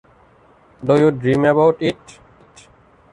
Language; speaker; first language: English; non-native, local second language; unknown